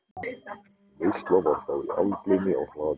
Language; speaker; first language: Icelandic; native; Icelandic